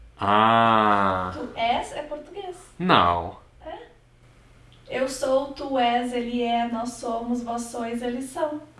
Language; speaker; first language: Portuguese; non-native, fluent; English